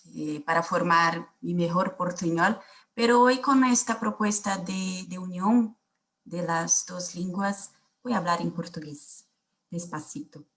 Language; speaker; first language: Spanish; non-native, related language; Portuguese